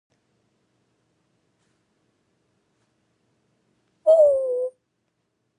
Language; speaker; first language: English; non-native, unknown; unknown